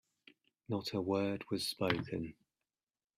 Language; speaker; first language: English; native; English